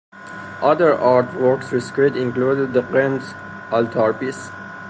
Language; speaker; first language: English; non-native, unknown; Persian